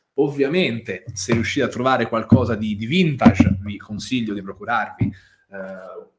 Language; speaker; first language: Italian; native; Italian